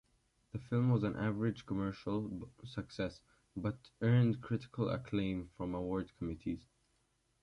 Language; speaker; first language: English; native; English